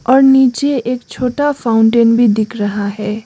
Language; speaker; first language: Hindi; non-native, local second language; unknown